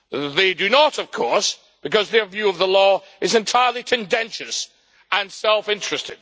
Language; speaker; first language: English; native; English